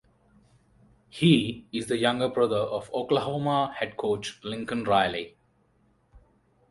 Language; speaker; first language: English; non-native, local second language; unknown